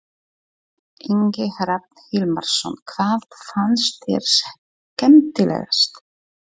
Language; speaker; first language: Icelandic; non-native, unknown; Polish